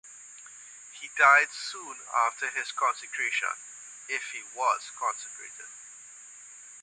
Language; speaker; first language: English; native; English